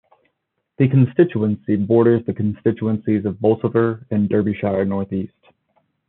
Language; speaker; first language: English; native; English